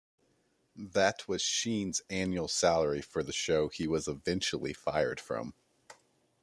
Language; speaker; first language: English; native; English